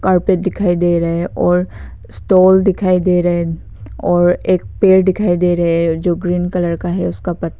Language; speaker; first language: Hindi; non-native, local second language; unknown